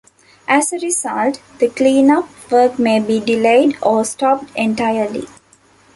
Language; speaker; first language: English; non-native, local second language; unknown